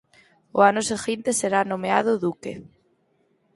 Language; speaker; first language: Galician; native; Galician